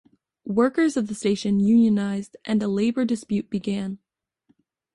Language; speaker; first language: English; native; English